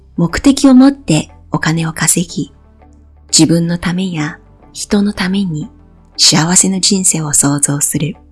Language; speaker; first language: Japanese; native; Japanese